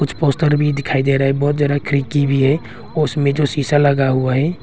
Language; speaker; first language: Hindi; non-native, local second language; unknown